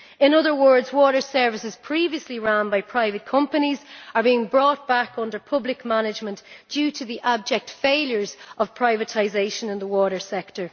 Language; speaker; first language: English; native; English